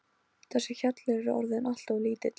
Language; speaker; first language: Icelandic; non-native, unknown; Polish